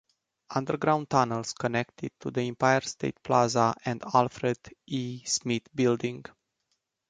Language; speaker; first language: English; non-native, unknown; Romanian